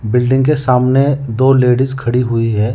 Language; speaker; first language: Hindi; non-native, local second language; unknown